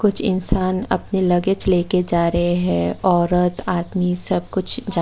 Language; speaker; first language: Hindi; non-native, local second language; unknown